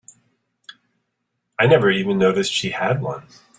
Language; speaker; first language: English; native; English